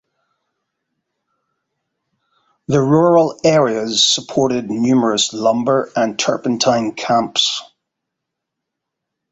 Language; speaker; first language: English; native; English